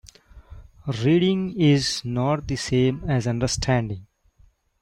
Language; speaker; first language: English; non-native, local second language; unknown